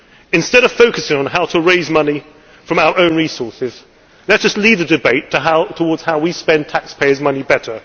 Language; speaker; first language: English; native; English